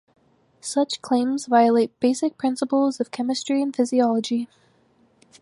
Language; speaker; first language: English; native; English